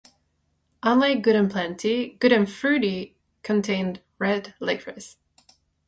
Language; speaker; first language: English; non-native, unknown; Czech